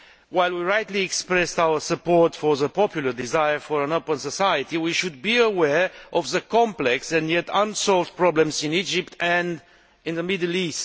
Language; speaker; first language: English; non-native, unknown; Romanian